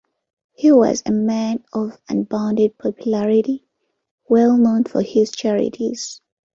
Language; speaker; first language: English; non-native, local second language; Ganda